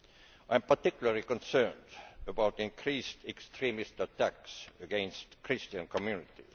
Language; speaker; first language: English; non-native, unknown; Estonian